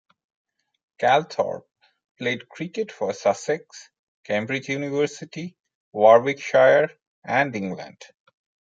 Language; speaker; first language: English; non-native, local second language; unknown